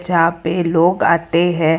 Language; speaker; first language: Hindi; non-native, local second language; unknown